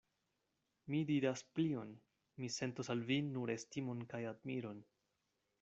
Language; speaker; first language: Esperanto; non-native, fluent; Spanish